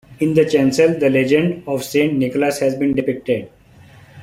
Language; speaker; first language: English; non-native, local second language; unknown